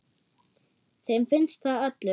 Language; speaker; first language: Icelandic; non-native, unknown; German